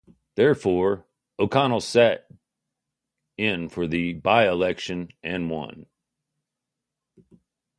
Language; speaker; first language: English; native; English